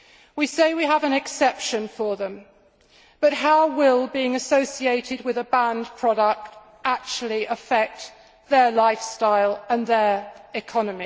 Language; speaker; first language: English; native; English